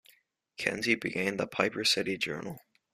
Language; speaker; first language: English; native; English